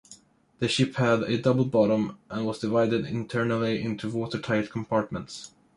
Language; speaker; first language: English; non-native, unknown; Swedish